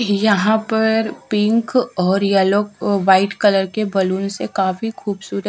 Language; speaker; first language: Hindi; non-native, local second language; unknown